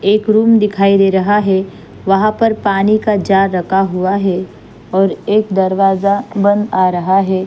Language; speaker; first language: Hindi; non-native, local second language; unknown